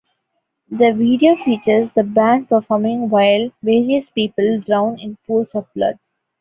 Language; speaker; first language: English; non-native, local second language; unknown